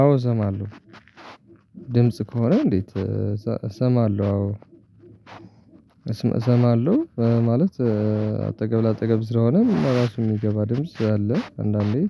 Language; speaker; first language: Amharic; non-native, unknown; Tigrinya